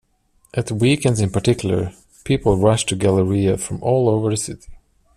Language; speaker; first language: English; non-native, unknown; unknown